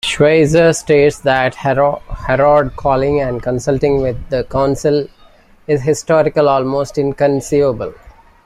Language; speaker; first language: English; non-native, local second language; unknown